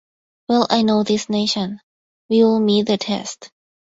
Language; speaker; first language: English; non-native, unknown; Thai